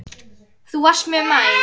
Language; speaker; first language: Icelandic; native; Icelandic